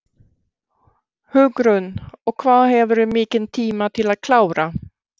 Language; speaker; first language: Icelandic; non-native, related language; Swedish